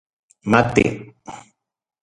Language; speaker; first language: Central Puebla Nahuatl; non-native, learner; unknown